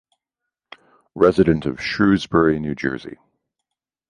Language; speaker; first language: English; native; English